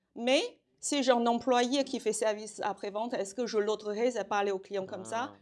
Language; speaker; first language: French; non-native, fluent; Chinese